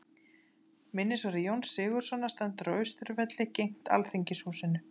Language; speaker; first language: Icelandic; native; Icelandic